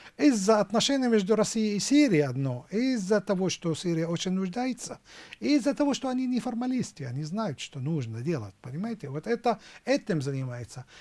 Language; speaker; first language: Russian; non-native, fluent; Arabic